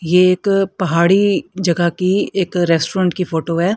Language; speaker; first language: Hindi; native; Hindi